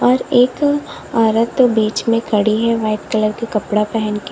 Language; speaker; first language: Hindi; native; Hindi